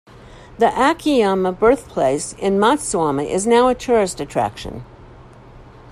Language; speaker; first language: English; native; English